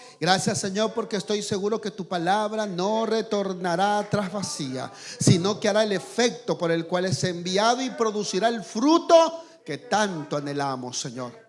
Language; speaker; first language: Spanish; native; Spanish